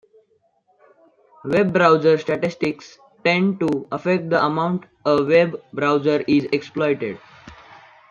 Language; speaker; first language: English; non-native, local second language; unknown